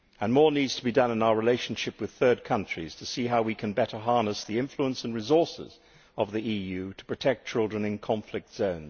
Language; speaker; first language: English; native; English